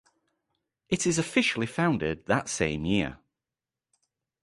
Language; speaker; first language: English; native; English